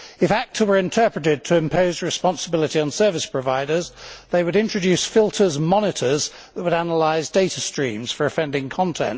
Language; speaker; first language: English; native; English